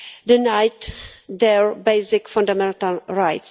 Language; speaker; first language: English; non-native, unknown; Czech